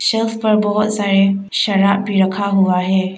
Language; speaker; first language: Hindi; non-native, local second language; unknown